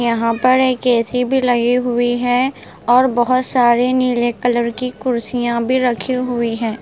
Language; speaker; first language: Hindi; non-native, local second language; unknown